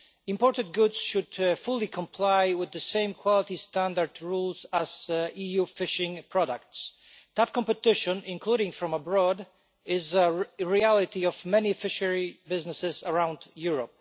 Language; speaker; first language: English; non-native, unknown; Polish